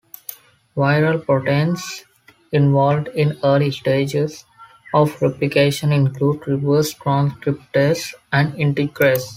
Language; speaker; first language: English; non-native, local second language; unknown